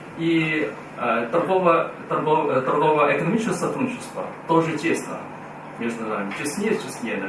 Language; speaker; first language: Russian; non-native, fluent; Chinese